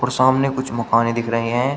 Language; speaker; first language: Hindi; native; Hindi